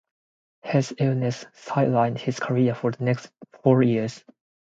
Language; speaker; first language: English; non-native, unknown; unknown